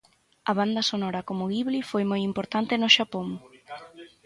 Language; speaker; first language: Galician; native; Galician